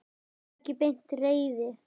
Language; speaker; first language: Icelandic; native; Icelandic